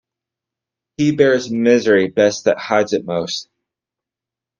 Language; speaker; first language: English; native; English